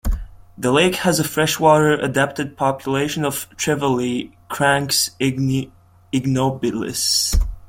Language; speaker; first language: English; non-native, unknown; Latvian